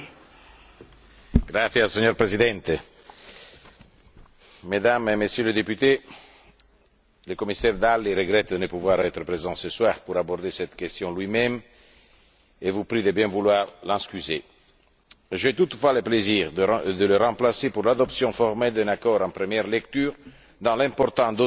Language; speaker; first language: French; non-native, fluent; Italian